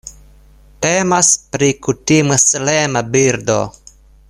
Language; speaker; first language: Esperanto; non-native, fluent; Russian